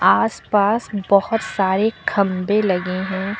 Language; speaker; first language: Hindi; native; Hindi